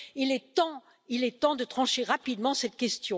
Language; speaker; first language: French; native; French